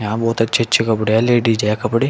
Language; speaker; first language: Hindi; native; Hindi